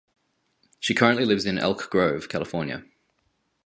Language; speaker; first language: English; native; English